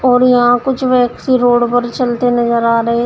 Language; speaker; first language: Hindi; native; Hindi